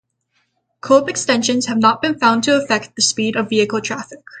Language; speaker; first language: English; native; English